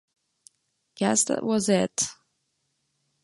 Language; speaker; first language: English; non-native, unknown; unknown